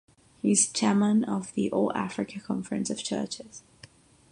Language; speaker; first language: English; non-native, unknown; Catalan